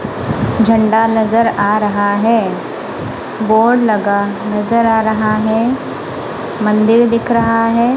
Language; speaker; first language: Hindi; non-native, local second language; Punjabi